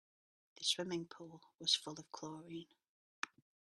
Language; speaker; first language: English; native; English